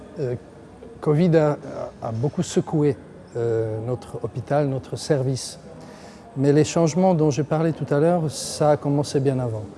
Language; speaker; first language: French; non-native, fluent; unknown